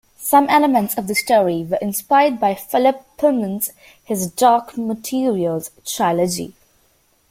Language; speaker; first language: English; native; English